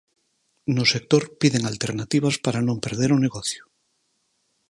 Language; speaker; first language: Galician; native; Galician